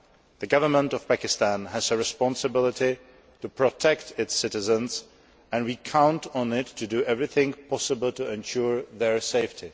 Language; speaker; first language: English; non-native, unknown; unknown